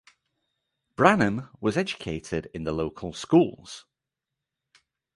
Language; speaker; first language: English; native; English